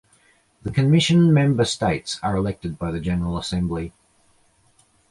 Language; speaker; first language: English; native; English